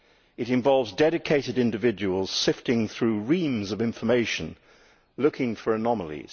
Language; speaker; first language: English; native; English